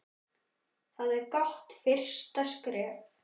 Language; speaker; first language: Icelandic; native; Icelandic